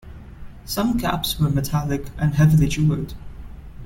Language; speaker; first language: English; non-native, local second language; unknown